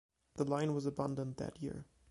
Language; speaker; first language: English; non-native, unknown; German